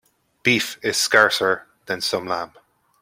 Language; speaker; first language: English; native; English